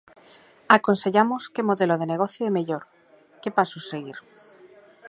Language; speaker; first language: Galician; native; Galician